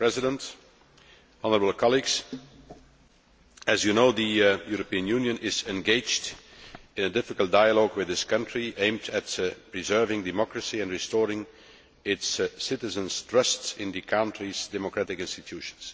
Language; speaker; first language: English; non-native, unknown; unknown